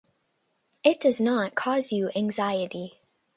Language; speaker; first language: English; native; English